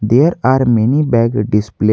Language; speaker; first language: English; non-native, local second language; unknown